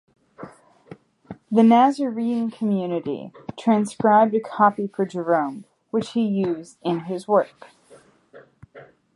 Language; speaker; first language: English; native; English